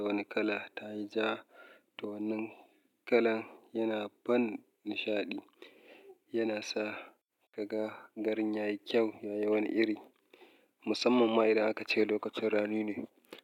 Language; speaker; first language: Hausa; native; Hausa